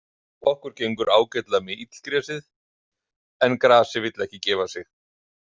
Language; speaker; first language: Icelandic; native; Icelandic